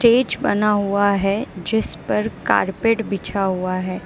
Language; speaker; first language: Hindi; non-native, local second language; Gujarati